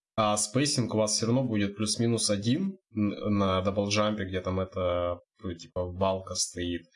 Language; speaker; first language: Russian; native; Russian